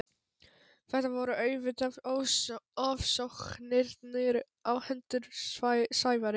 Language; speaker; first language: Icelandic; non-native, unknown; Polish